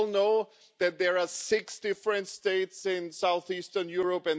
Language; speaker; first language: English; non-native, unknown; German